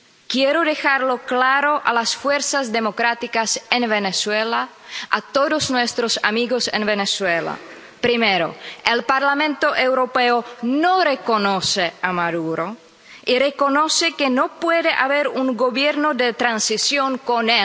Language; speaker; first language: Spanish; non-native, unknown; Czech